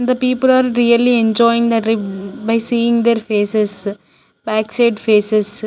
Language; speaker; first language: English; non-native, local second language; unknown